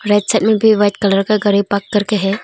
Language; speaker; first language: Hindi; non-native, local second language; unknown